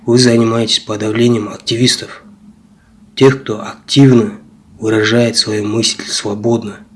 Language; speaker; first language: Russian; non-native, local second language; Kazakh